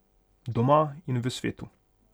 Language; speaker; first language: Slovenian; non-native, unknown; Hungarian